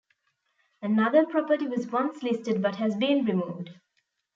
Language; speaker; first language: English; non-native, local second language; Tamil